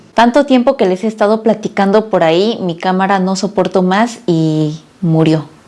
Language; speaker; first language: Spanish; non-native, fluent; Korean